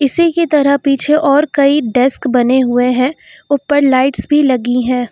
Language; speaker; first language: Hindi; native; Hindi